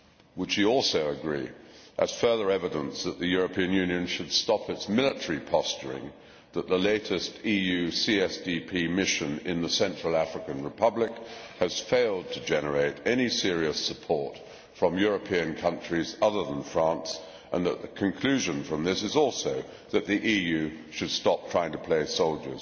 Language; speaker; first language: English; native; English